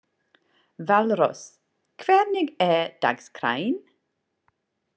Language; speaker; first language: Icelandic; non-native, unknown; English